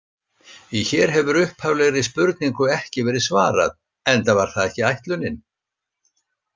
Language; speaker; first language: Icelandic; native; Icelandic